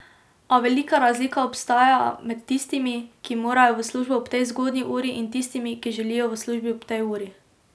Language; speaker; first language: Slovenian; native; Slovenian